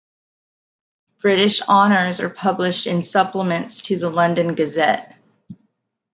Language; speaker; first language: English; native; English